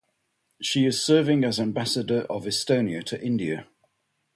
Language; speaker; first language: English; native; English